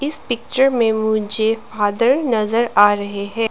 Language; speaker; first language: Hindi; non-native, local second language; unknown